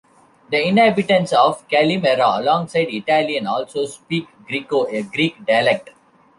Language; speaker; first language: English; non-native, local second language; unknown